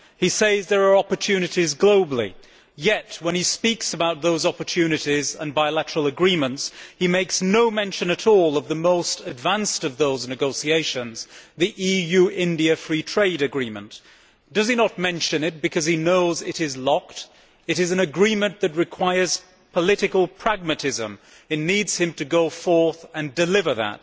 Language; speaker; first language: English; native; English